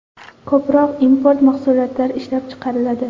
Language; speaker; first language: Uzbek; non-native, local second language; Kara-Kalpak